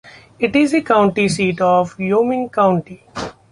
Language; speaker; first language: English; non-native, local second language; Marathi